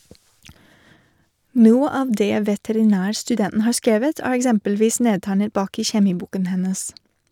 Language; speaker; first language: Norwegian; non-native, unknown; English